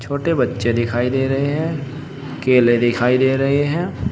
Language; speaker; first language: Hindi; native; Hindi